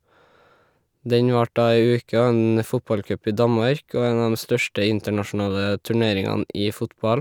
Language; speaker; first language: Norwegian; native; Norwegian